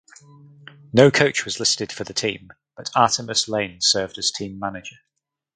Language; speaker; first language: English; native; English